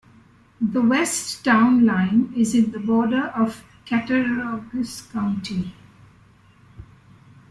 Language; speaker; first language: English; non-native, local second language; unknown